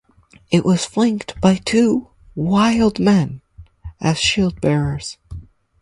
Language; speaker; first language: English; native; English